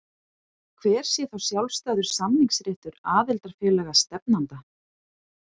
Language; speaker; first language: Icelandic; native; Icelandic